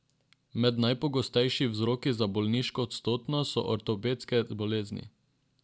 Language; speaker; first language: Slovenian; non-native, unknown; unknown